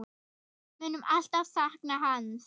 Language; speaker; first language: Icelandic; non-native, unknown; German